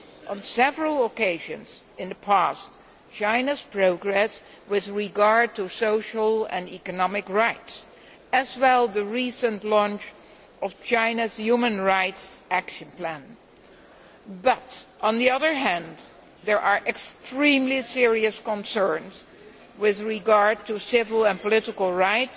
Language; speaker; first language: English; non-native, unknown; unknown